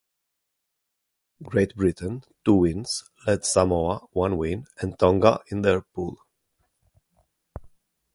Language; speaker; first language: English; native; English